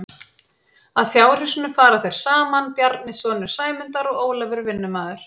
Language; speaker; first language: Icelandic; native; Icelandic